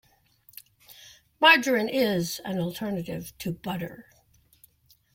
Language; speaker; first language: English; native; English